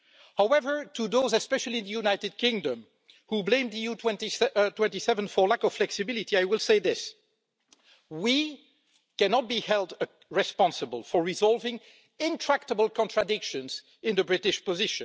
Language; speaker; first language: English; non-native, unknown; French